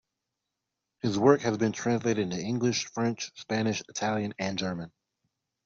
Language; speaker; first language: English; non-native, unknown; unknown